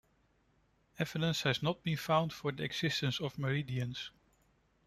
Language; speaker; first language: English; non-native, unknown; Dutch